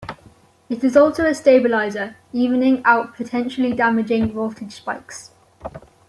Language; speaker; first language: English; native; English